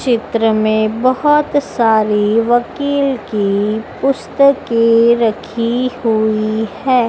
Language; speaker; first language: Hindi; native; Hindi